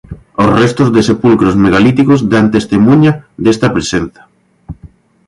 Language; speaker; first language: Galician; native; Galician